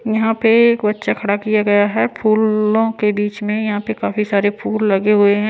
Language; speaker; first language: Hindi; non-native, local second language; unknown